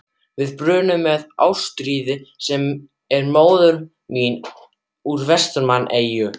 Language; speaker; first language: Icelandic; non-native, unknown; German